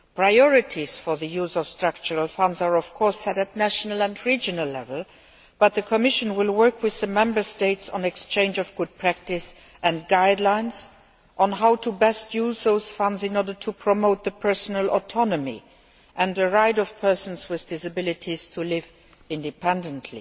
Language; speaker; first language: English; non-native, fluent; Luxembourgish